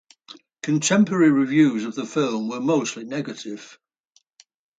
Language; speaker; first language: English; native; English